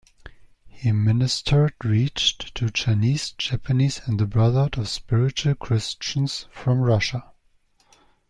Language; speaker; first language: English; non-native, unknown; German